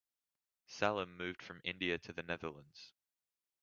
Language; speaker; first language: English; native; English